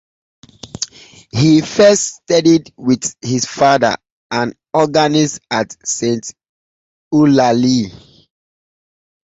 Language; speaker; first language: English; native; English